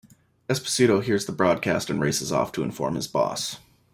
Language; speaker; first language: English; native; English